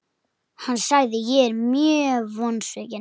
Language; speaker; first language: Icelandic; native; Icelandic